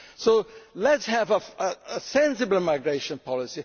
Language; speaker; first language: English; non-native, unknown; German